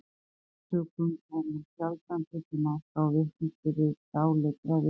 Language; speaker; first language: Icelandic; native; Icelandic